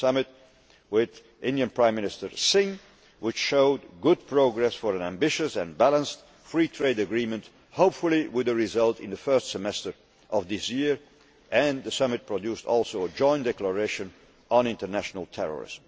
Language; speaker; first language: English; non-native, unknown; Dutch